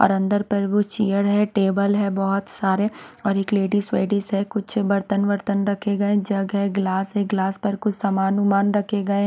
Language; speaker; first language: Hindi; non-native, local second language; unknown